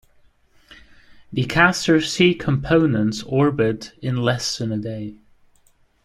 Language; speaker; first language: English; native; English